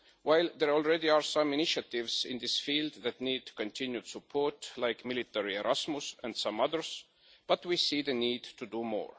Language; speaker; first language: English; non-native, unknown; Estonian